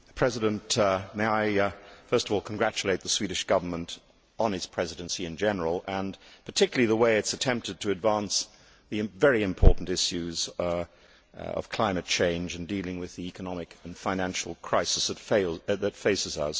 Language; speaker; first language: English; native; English